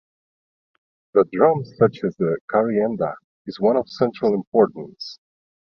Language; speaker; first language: English; non-native, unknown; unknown